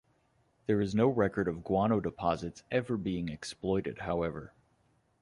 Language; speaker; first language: English; native; English